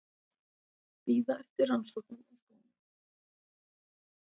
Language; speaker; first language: Icelandic; native; Icelandic